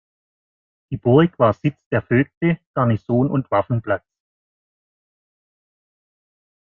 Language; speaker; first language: German; native; German